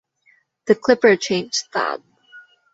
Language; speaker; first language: English; non-native, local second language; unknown